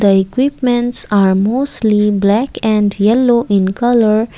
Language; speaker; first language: English; non-native, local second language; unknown